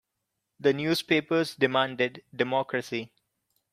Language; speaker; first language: English; non-native, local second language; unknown